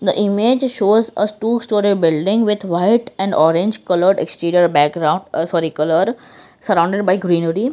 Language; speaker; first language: English; non-native, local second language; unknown